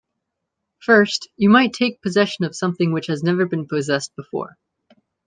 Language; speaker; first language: English; native; English